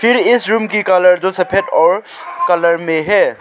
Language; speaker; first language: Hindi; non-native, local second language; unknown